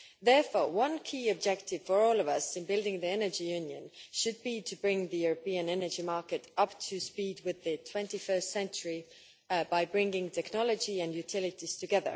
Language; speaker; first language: English; non-native, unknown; Estonian